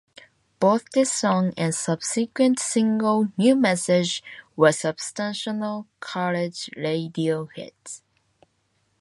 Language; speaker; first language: English; non-native, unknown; Japanese